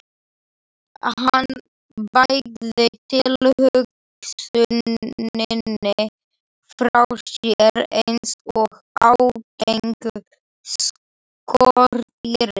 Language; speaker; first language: Icelandic; non-native, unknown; Slovak